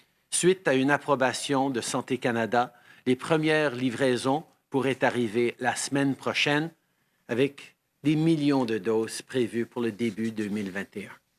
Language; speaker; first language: French; early bilingual, heritage; French